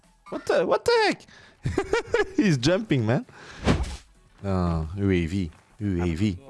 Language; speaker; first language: English; non-native, learner; French